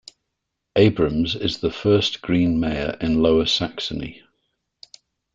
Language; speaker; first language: English; native; English